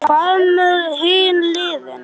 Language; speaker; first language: Icelandic; native; Icelandic